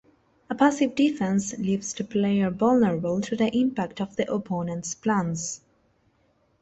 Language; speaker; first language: English; non-native, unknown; Spanish